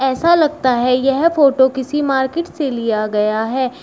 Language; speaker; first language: Hindi; native; Hindi